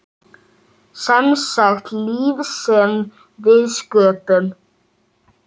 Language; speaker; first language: Icelandic; native; Icelandic